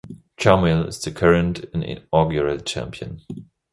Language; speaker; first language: English; non-native, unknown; German